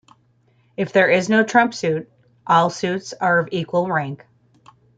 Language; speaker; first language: English; native; English